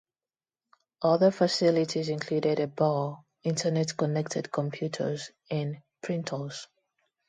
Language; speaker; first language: English; non-native, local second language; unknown